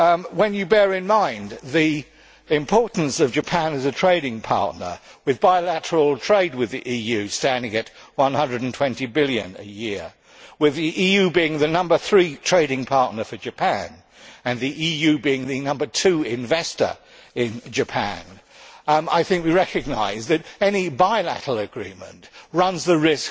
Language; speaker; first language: English; native; English